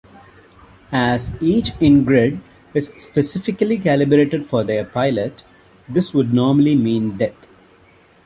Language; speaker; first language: English; non-native, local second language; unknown